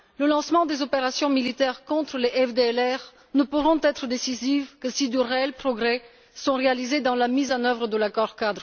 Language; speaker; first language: French; non-native, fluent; Bulgarian